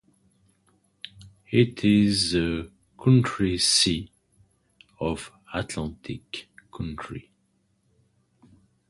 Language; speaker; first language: English; non-native, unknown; French